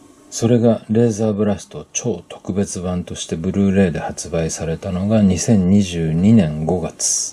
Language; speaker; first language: Japanese; native; Japanese